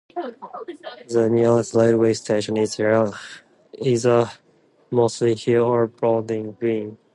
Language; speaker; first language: English; non-native, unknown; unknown